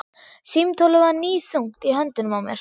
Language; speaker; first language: Icelandic; non-native, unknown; German